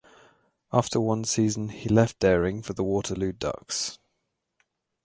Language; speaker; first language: English; native; English